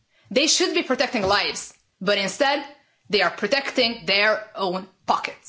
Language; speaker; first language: English; non-native, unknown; Hungarian